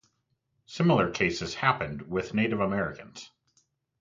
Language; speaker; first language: English; native; English